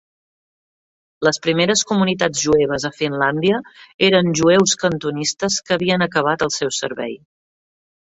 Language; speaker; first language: Catalan; native; Catalan